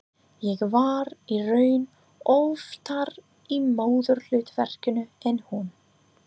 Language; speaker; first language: Icelandic; non-native, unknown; English